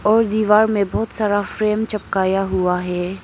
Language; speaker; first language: Hindi; non-native, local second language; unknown